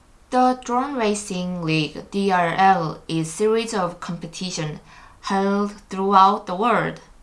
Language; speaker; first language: English; non-native, learner; Korean